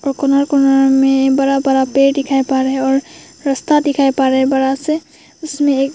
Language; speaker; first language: Hindi; non-native, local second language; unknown